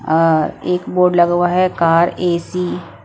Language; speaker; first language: Hindi; non-native, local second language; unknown